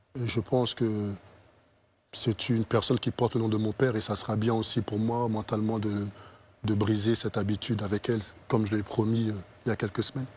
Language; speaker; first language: French; early bilingual, other home language; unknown